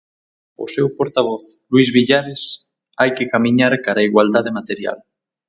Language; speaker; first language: Galician; native; Galician